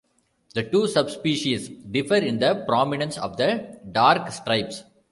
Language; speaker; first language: English; non-native, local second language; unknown